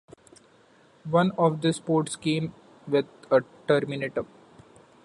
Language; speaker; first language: English; non-native, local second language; Marathi